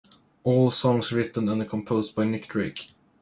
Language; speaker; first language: English; non-native, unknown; Swedish